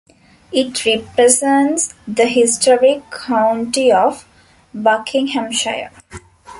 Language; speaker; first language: English; non-native, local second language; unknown